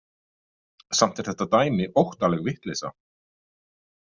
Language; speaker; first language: Icelandic; native; Icelandic